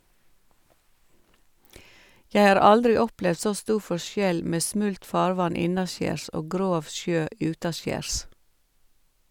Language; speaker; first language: Norwegian; native; Norwegian